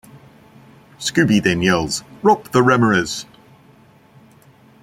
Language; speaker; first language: English; native; English